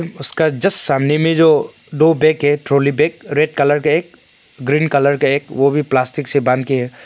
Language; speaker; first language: Hindi; non-native, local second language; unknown